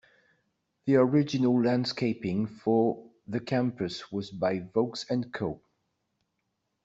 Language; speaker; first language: English; non-native, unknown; French